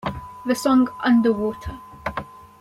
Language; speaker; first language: English; native; English